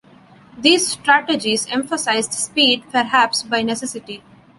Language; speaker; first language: English; non-native, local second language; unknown